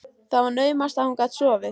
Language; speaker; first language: Icelandic; native; Icelandic